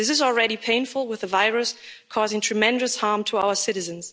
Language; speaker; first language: English; non-native, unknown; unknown